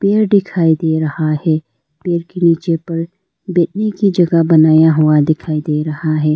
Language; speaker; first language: Hindi; non-native, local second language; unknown